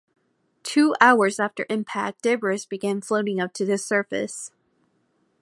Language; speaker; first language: English; native; English